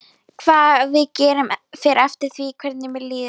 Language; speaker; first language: Icelandic; non-native, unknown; Polish